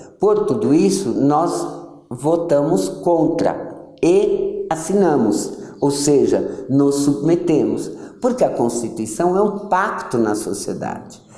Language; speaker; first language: Portuguese; early bilingual, other home language; Yiddish